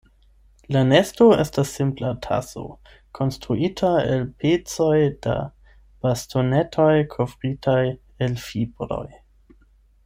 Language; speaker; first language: Esperanto; non-native, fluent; German